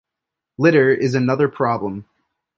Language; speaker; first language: English; native; English